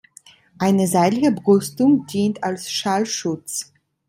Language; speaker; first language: German; non-native, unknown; Italian